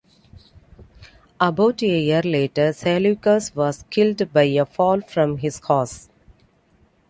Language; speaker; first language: English; non-native, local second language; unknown